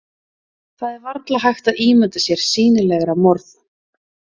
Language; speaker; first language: Icelandic; native; Icelandic